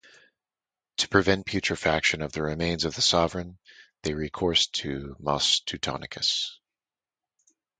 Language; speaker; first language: English; native; English